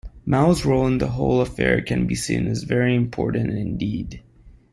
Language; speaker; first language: English; non-native, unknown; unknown